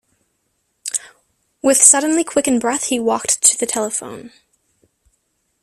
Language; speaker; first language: English; native; English